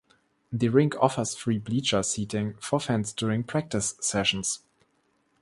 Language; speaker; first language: English; non-native, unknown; German